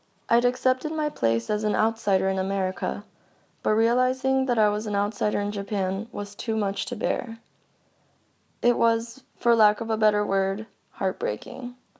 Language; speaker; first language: English; early bilingual, other home language; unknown